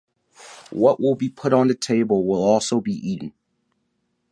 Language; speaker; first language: English; native; English